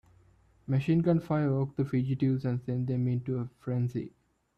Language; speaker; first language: English; non-native, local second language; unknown